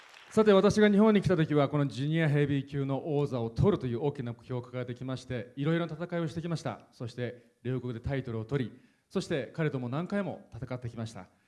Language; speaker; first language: Japanese; native; Japanese